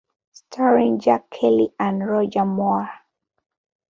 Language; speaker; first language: English; non-native, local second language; Ganda